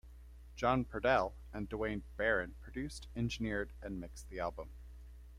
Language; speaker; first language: English; native; English